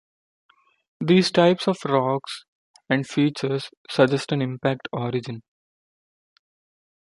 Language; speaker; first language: English; non-native, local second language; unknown